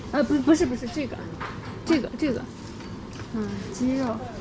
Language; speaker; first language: Chinese; native; Chinese